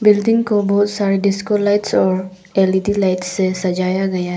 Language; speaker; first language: Hindi; non-native, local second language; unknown